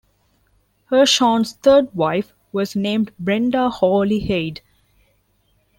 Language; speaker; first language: English; non-native, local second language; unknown